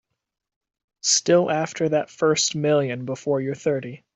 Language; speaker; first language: English; native; English